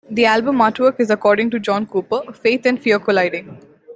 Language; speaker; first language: English; non-native, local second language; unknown